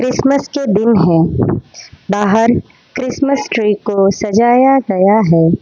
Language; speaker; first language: Hindi; non-native, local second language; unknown